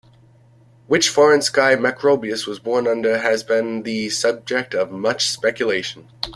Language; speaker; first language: English; native; English